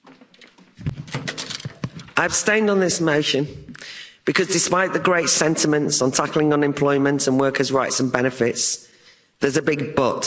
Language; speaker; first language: English; native; English